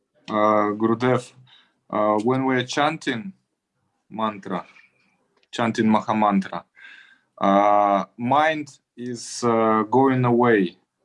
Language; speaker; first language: English; non-native, learner; Russian